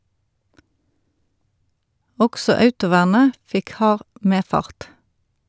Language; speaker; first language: Norwegian; native; Norwegian